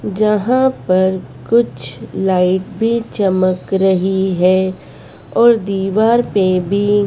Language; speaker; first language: Hindi; native; Hindi